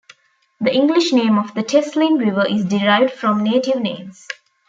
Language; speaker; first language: English; non-native, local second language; Tamil